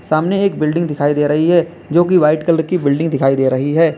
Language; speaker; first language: Hindi; native; Hindi